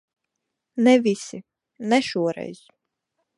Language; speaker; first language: Latvian; native; Latvian